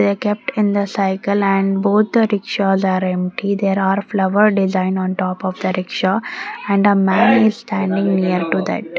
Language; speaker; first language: English; non-native, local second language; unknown